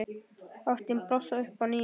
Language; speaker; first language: Icelandic; native; Icelandic